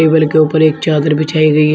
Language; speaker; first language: Hindi; native; Hindi